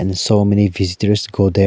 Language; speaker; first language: English; non-native, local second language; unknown